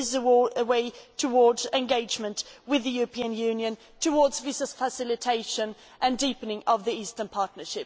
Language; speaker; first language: English; non-native, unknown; Swedish